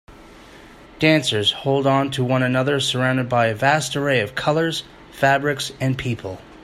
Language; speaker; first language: English; native; English